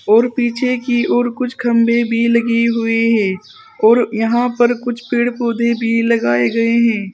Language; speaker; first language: Hindi; native; Hindi